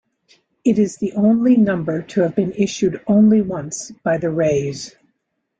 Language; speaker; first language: English; native; English